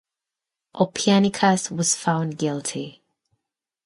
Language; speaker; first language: English; non-native, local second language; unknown